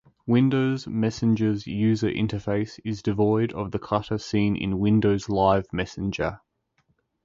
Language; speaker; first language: English; native; English